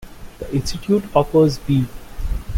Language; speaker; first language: English; non-native, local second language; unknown